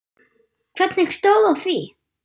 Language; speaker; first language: Icelandic; non-native, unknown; German